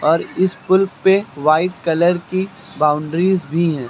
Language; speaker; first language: Hindi; native; Hindi